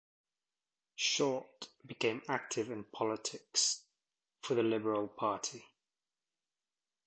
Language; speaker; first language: English; native; English